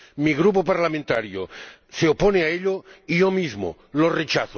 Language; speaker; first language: Spanish; non-native, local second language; Catalan